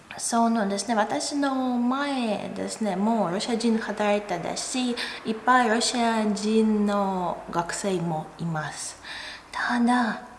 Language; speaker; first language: Japanese; non-native, fluent; Russian